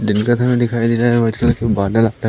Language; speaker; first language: Hindi; native; Hindi